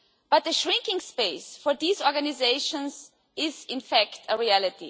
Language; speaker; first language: English; non-native, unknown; German